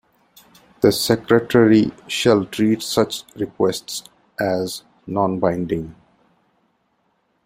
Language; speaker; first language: English; non-native, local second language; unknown